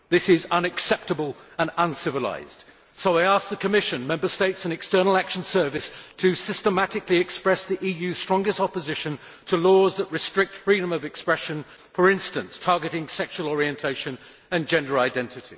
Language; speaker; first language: English; native; English